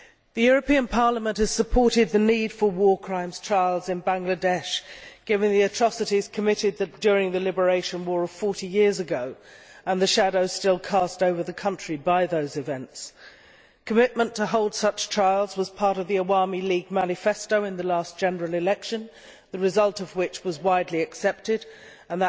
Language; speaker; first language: English; native; English